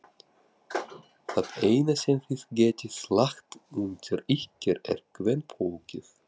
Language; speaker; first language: Icelandic; non-native, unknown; Russian